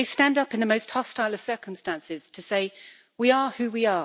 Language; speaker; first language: English; native; English